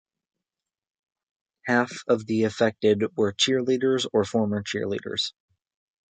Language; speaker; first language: English; native; English